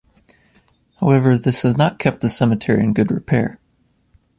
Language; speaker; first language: English; native; English